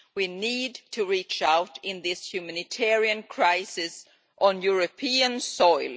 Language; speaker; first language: English; non-native, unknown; Swedish